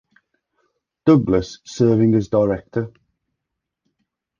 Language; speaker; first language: English; native; English